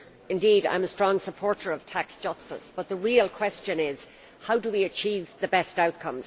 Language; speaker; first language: English; native; English